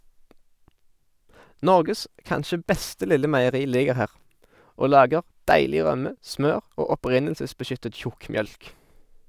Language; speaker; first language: Norwegian; native; Norwegian